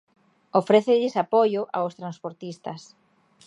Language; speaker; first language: Galician; native; Galician